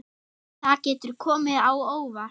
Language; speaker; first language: Icelandic; non-native, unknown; German